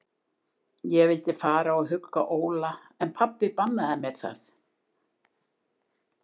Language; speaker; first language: Icelandic; native; Icelandic